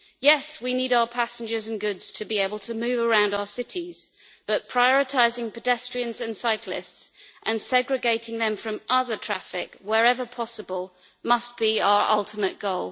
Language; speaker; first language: English; native; English